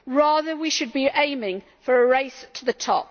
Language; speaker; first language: English; native; English